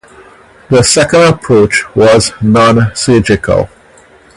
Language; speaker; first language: English; native; English